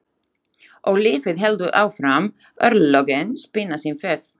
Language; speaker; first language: Icelandic; non-native, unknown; Slovak